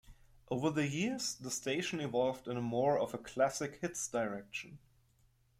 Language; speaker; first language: English; non-native, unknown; German